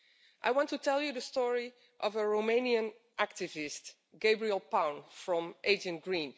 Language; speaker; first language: English; non-native, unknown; Dutch